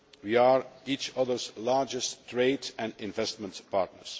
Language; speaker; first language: English; non-native, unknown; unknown